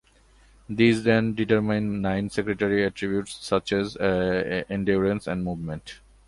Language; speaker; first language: English; non-native, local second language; Bangla